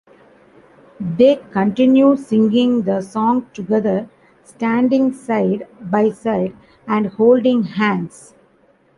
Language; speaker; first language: English; non-native, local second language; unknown